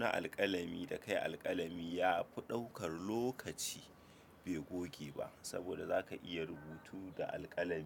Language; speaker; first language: Hausa; native; Hausa